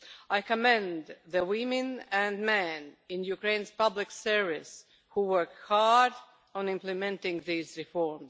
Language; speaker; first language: English; non-native, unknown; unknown